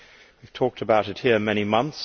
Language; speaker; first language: English; native; English